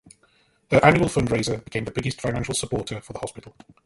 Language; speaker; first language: English; native; English